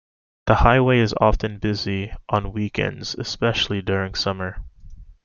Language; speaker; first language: English; native; English